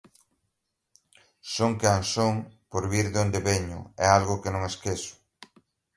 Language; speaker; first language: Galician; native; Galician